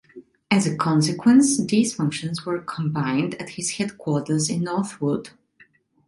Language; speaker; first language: English; non-native, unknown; Italian